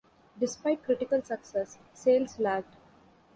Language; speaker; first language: English; non-native, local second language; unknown